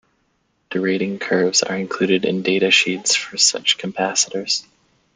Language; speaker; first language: English; native; English